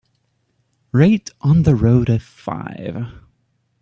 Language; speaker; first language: English; native; English